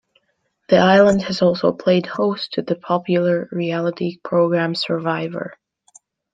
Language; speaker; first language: English; non-native, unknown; Latvian